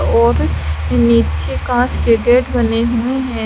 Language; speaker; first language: Hindi; native; Hindi